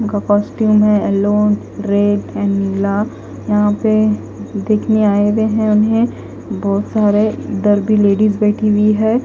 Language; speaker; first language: Hindi; non-native, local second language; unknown